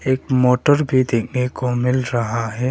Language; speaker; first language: Hindi; non-native, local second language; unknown